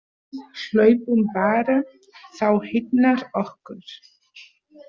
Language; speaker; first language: Icelandic; non-native, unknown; Portuguese